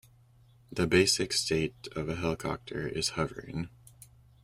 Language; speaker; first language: English; native; English